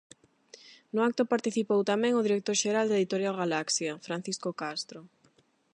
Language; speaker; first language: Galician; non-native, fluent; Spanish